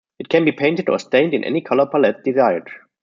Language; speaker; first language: English; non-native, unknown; German